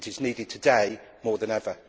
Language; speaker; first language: English; native; English